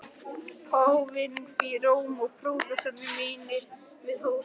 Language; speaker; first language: Icelandic; native; Icelandic